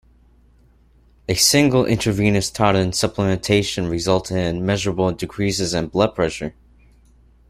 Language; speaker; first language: English; native; English